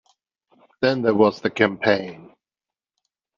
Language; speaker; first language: English; native; English